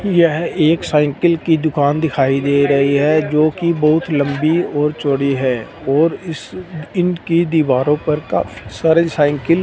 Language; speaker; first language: Hindi; non-native, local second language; Punjabi